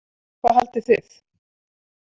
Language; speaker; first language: Icelandic; native; Icelandic